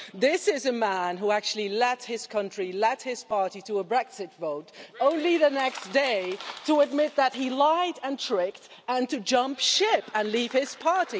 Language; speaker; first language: English; non-native, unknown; Dutch